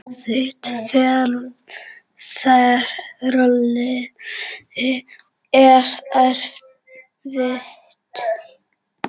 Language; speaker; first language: Icelandic; non-native, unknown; Czech